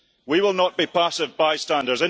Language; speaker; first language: English; early bilingual, heritage; English